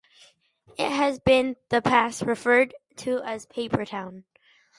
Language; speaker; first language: English; native; English